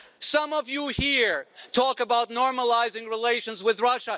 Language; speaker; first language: English; non-native, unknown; German